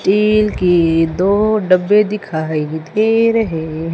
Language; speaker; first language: Hindi; native; Hindi